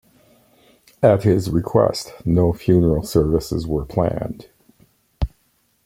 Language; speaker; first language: English; native; English